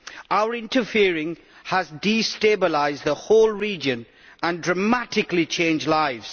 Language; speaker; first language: English; native; English